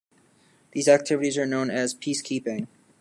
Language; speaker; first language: English; native; English